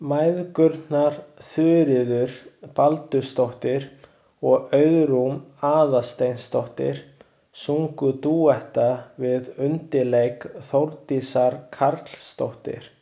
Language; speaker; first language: Icelandic; non-native, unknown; Chinese